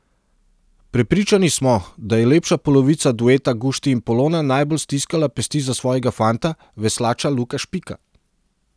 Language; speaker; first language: Slovenian; non-native, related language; Serbian